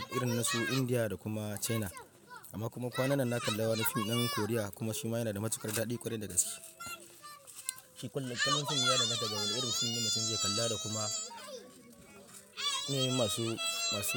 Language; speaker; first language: Hausa; non-native, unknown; Yoruba